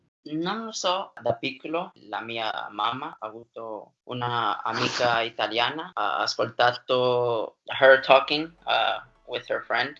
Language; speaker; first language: Italian; non-native, learner; English